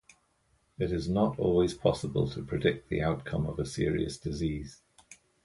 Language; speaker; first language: English; native; English